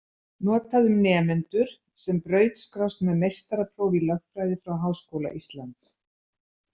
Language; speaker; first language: Icelandic; native; Icelandic